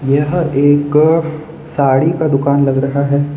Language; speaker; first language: Hindi; non-native, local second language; Gujarati